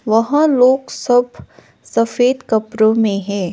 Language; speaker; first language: Hindi; non-native, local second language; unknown